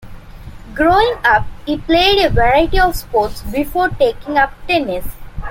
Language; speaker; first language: English; non-native, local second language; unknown